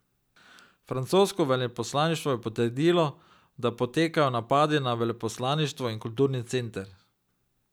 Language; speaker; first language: Slovenian; native; Slovenian